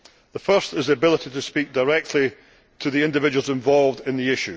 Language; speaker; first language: English; native; English